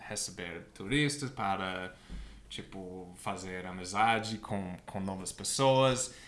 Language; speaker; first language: Portuguese; non-native, fluent; English